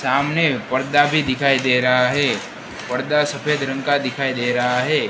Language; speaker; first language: Hindi; non-native, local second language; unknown